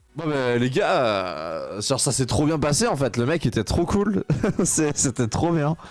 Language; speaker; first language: French; native; French